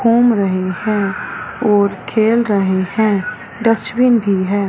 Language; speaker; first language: Hindi; non-native, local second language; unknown